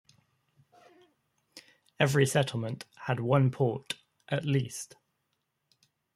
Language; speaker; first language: English; native; English